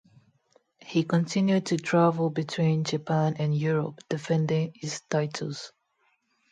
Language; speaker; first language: English; non-native, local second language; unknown